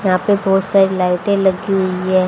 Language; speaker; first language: Hindi; native; Hindi